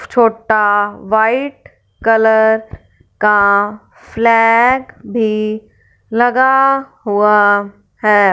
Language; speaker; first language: Hindi; non-native, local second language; Punjabi